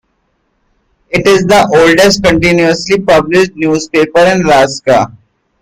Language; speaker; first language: English; non-native, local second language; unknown